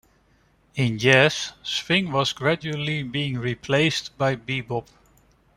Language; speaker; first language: English; non-native, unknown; Dutch